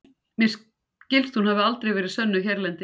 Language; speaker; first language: Icelandic; native; Icelandic